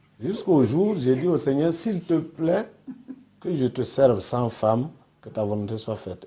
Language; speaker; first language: French; non-native, local second language; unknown